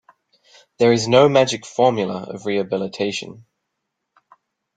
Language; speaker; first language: English; native; English